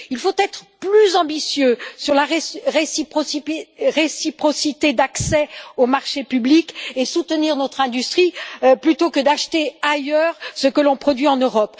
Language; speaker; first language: French; native; French